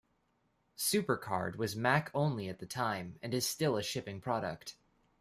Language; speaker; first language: English; native; English